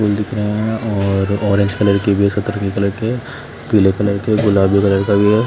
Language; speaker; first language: Hindi; non-native, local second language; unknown